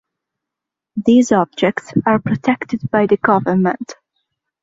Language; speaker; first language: English; non-native, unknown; Italian